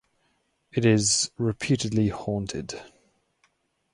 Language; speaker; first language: English; native; English